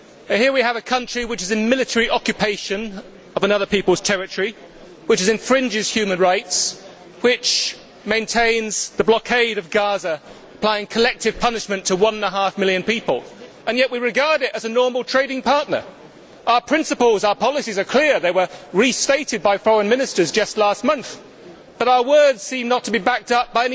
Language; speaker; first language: English; native; English